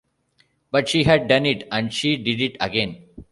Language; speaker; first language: English; non-native, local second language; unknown